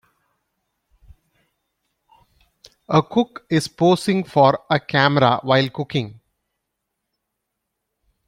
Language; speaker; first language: English; non-native, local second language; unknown